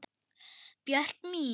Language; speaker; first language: Icelandic; non-native, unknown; German